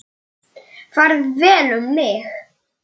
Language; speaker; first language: Icelandic; non-native, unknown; Polish